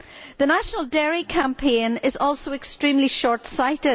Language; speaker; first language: English; native; English